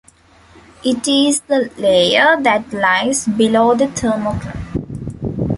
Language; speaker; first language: English; non-native, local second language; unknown